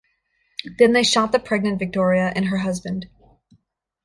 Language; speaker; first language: English; native; English